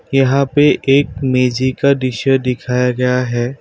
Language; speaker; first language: Hindi; non-native, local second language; Assamese